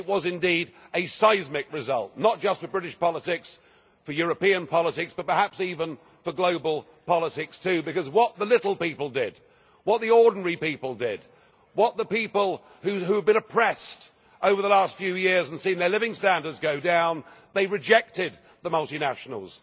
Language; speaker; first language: English; native; English